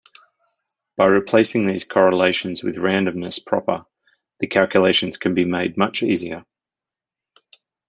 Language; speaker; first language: English; native; English